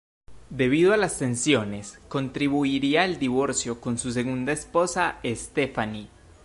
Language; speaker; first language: Spanish; native; Spanish